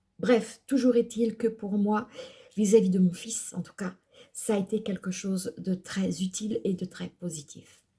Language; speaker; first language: French; early bilingual, other home language; Portuguese